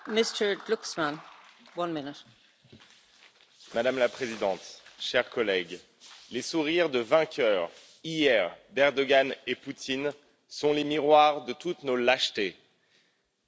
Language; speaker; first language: French; native; French